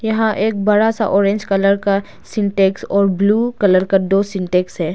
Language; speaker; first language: Hindi; non-native, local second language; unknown